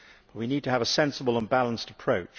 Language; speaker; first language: English; native; English